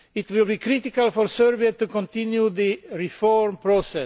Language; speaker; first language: English; non-native, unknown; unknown